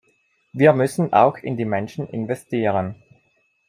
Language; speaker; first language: German; non-native, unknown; Italian